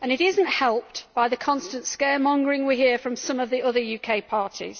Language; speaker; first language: English; native; English